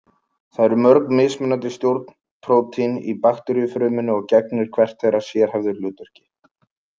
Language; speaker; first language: Icelandic; native; Icelandic